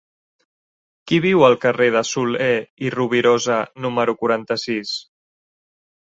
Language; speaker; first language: Catalan; native; Catalan